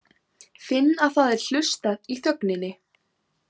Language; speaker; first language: Icelandic; native; Icelandic